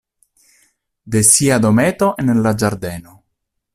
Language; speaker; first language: Esperanto; non-native, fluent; Italian